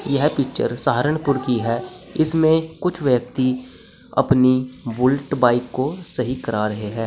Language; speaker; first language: Hindi; native; Hindi